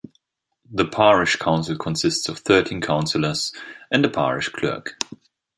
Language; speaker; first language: English; non-native, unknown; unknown